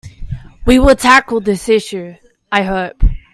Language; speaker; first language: English; native; English